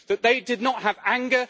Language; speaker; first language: English; native; English